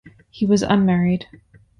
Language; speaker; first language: English; non-native, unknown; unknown